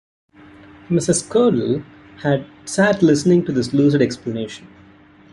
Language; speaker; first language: English; non-native, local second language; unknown